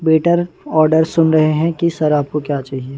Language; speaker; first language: Hindi; native; Hindi